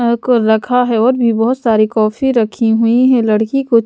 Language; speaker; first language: Hindi; non-native, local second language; Punjabi